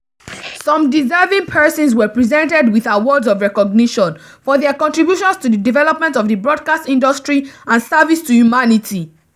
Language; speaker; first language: English; non-native, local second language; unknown